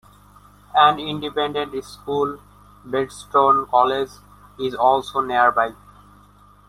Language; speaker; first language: English; non-native, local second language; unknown